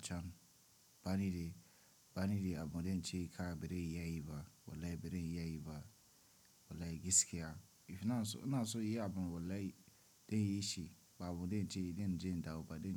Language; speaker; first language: Hausa; non-native, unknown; Tiv